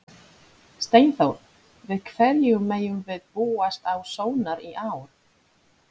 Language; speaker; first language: Icelandic; non-native, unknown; Polish